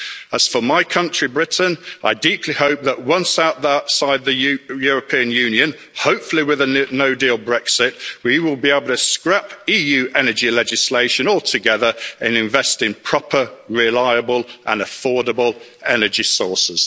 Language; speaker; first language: English; native; English